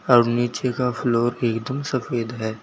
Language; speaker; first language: Hindi; native; Hindi